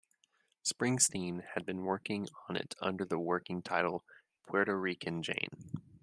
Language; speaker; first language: English; native; English